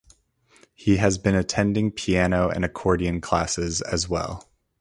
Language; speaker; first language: English; native; English